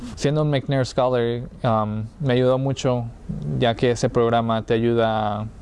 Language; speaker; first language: Spanish; early bilingual, heritage; Spanish